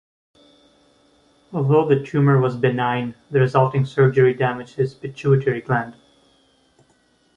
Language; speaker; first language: English; non-native, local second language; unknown